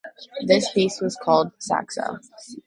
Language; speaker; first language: English; native; English